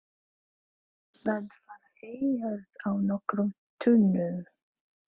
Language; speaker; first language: Icelandic; non-native, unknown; Filipino